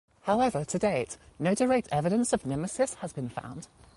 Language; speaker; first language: English; native; English